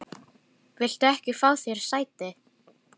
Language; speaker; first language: Icelandic; non-native, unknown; Filipino